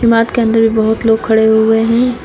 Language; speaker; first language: Hindi; native; Hindi